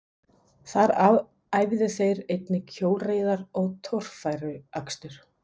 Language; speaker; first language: Icelandic; non-native, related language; Danish